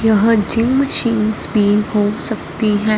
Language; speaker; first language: Hindi; non-native, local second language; Punjabi